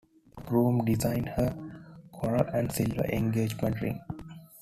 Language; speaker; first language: English; non-native, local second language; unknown